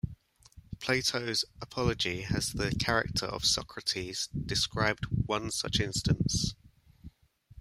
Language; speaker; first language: English; native; English